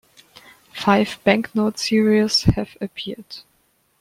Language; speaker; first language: English; non-native, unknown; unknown